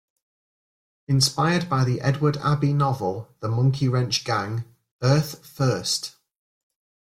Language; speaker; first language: English; native; English